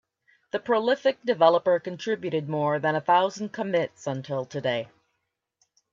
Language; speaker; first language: English; native; English